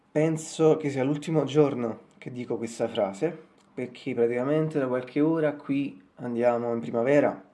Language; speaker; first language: Italian; native; Italian